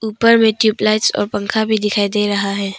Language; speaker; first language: Hindi; non-native, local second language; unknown